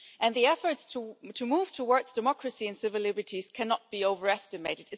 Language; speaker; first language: English; non-native, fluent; German